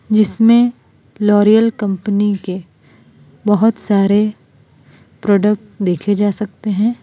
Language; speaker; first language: Hindi; non-native, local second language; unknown